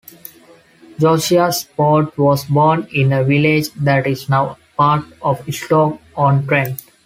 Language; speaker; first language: English; non-native, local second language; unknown